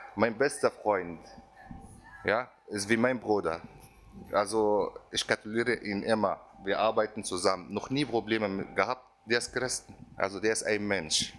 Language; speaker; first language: German; non-native, fluent; Arabic